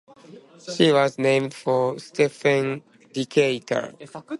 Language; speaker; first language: English; non-native, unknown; Japanese